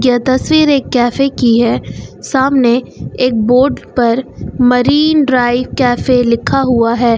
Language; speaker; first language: Hindi; native; Hindi